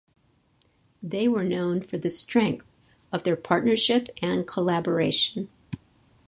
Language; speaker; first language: English; native; English